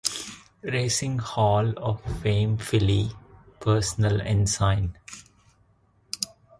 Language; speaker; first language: English; non-native, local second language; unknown